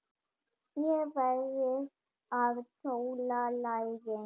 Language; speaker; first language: Icelandic; non-native, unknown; German